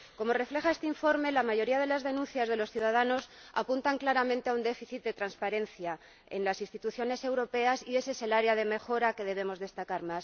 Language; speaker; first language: Spanish; native; Spanish